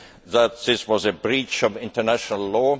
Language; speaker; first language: English; non-native, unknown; Estonian